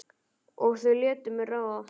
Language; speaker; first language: Icelandic; native; Icelandic